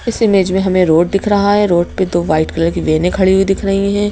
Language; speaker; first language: Hindi; native; Hindi